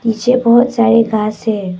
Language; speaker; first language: Hindi; non-native, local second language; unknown